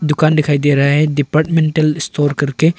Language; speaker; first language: Hindi; early bilingual, other home language; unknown